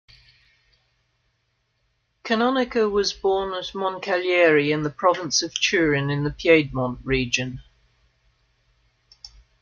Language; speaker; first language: English; native; English